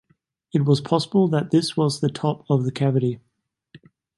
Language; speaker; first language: English; native; English